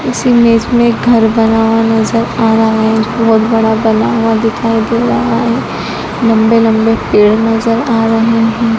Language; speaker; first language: Hindi; native; Hindi